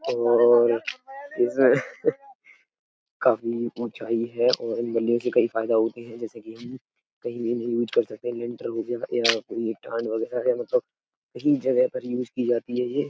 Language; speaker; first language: Hindi; native; Hindi